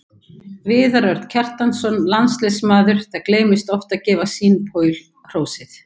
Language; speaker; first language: Icelandic; native; Icelandic